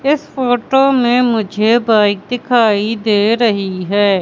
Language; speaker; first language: Hindi; native; Hindi